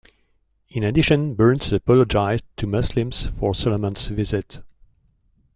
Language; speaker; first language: English; non-native, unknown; French